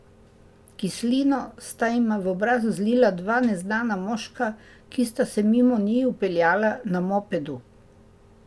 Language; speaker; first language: Slovenian; native; Slovenian